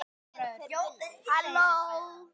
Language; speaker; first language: Icelandic; native; Icelandic